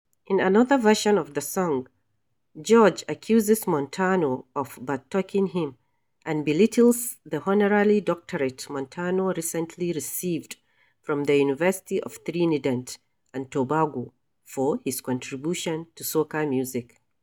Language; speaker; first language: English; non-native, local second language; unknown